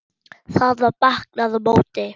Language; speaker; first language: Icelandic; non-native, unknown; German